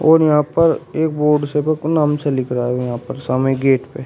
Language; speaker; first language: Hindi; native; Hindi